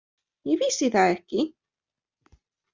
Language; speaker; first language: Icelandic; non-native, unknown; Polish